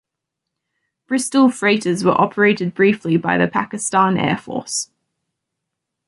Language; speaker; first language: English; native; English